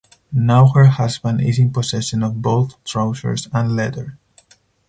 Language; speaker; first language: English; non-native, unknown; Spanish